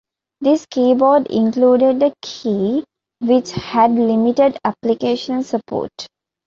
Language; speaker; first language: English; non-native, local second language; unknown